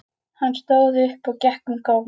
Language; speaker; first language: Icelandic; native; Icelandic